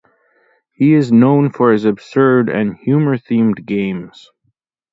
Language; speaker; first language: English; native; English